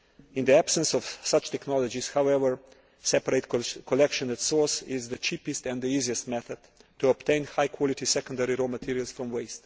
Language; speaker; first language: English; non-native, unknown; Slovenian